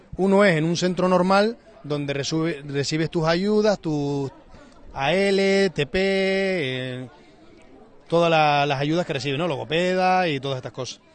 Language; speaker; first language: Spanish; native; Spanish